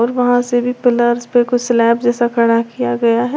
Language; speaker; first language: Hindi; native; Hindi